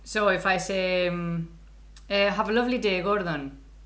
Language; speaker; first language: English; non-native, fluent; Spanish